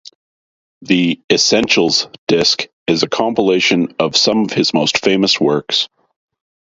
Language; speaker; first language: English; native; English